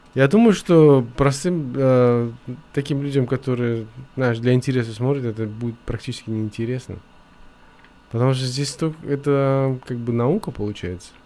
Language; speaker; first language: Russian; non-native, local second language; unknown